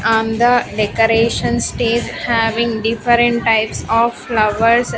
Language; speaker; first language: English; non-native, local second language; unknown